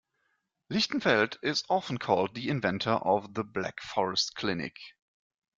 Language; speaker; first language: English; non-native, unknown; German